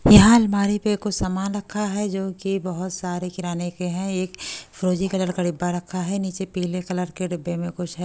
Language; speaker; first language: Hindi; native; Hindi